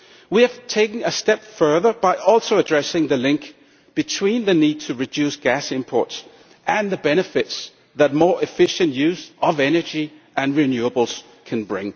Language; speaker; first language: English; non-native, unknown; Danish